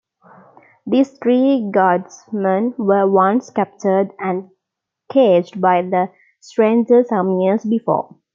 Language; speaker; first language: English; non-native, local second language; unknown